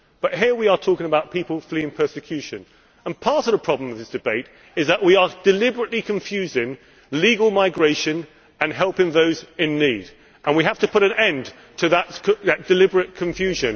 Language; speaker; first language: English; native; English